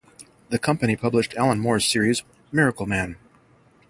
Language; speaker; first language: English; native; English